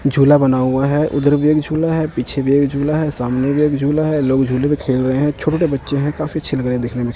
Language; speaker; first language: Hindi; non-native, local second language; Punjabi